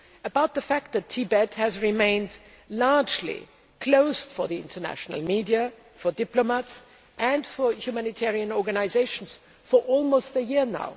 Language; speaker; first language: English; non-native, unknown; German